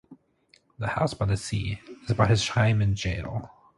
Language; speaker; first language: English; native; English